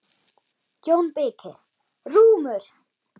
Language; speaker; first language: Icelandic; non-native, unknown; German